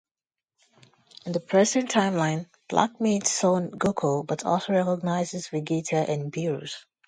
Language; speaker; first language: English; non-native, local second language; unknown